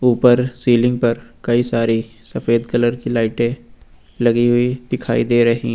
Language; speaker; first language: Hindi; native; Hindi